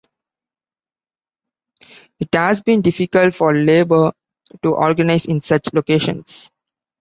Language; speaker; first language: English; non-native, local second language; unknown